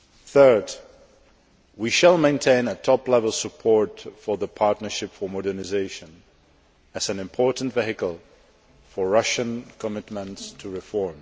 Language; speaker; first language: English; non-native, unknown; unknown